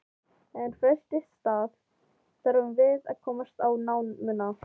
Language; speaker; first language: Icelandic; non-native, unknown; Filipino